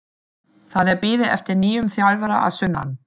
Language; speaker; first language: Icelandic; non-native, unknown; German